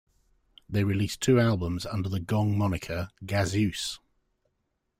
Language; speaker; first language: English; native; English